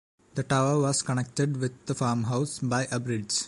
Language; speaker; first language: English; non-native, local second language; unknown